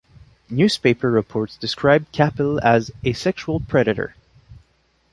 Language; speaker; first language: English; non-native, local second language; French